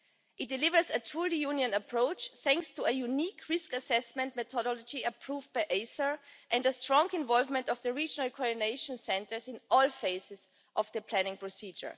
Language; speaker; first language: English; non-native, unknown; German